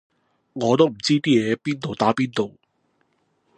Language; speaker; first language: Cantonese; non-native, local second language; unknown